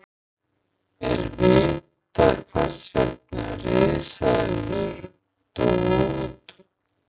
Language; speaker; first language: Icelandic; native; Icelandic